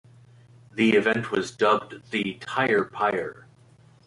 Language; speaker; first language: English; native; English